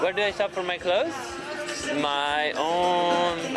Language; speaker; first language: English; non-native, fluent; Italian